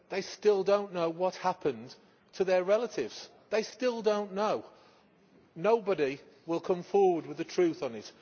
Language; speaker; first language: English; native; English